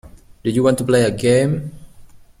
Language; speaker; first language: English; native; English